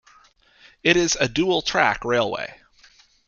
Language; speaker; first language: English; native; English